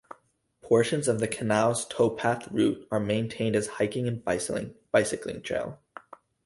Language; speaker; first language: English; native; English